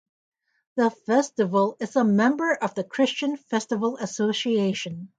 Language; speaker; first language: English; native; English